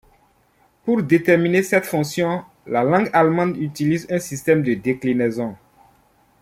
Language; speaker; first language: French; non-native, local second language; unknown